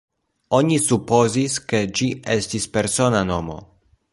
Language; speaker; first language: Esperanto; non-native, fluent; Polish